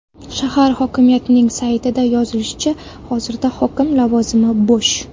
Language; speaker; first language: Uzbek; non-native, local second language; Kara-Kalpak